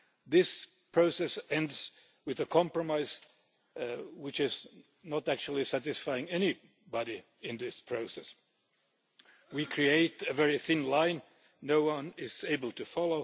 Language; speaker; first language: English; non-native, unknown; Finnish